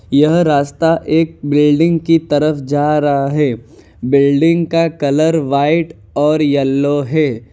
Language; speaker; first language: Hindi; non-native, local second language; Gujarati